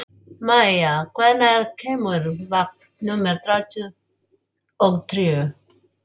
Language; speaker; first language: Icelandic; non-native, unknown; Filipino